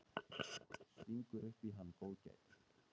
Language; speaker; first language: Icelandic; native; Icelandic